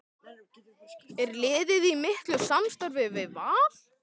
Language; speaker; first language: Icelandic; native; Icelandic